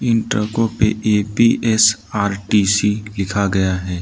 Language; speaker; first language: Hindi; non-native, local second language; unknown